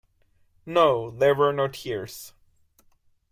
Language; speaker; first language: English; non-native, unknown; German